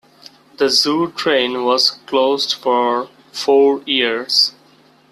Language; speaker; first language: English; non-native, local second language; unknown